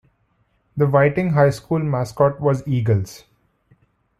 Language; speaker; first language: English; non-native, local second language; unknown